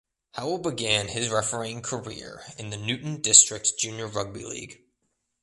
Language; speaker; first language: English; native; English